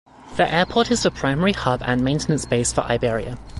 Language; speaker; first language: English; native; English